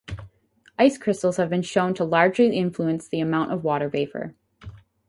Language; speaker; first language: English; native; English